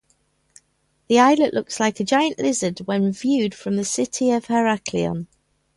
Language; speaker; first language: English; native; English